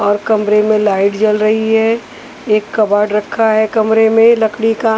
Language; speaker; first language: Hindi; non-native, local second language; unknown